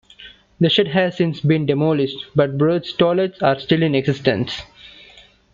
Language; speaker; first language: English; non-native, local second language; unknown